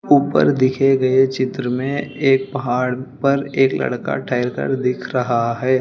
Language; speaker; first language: Hindi; non-native, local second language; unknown